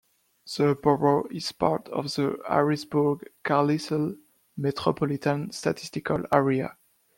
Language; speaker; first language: English; non-native, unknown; French